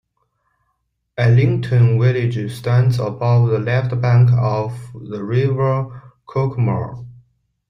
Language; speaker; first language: English; non-native, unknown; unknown